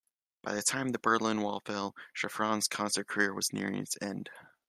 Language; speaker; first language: English; native; English